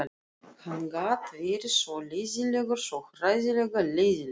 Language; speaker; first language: Icelandic; non-native, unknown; Russian